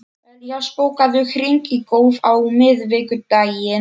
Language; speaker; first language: Icelandic; non-native, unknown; Polish